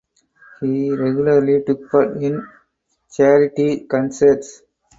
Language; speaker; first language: English; non-native, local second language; Tamil